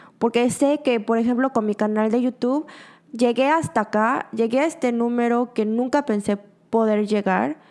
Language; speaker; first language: Spanish; native; Spanish